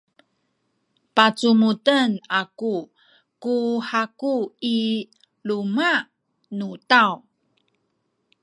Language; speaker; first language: Sakizaya; native; Sakizaya